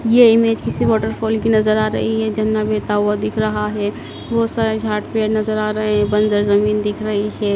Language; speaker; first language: Hindi; native; Hindi